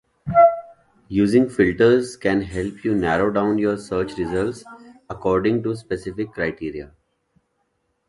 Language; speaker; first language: English; non-native, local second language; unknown